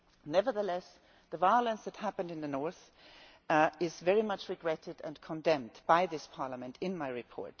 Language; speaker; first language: English; non-native, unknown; German